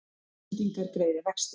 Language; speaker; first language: Icelandic; native; Icelandic